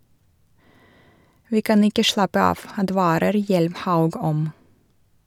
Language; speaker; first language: Norwegian; non-native, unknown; Russian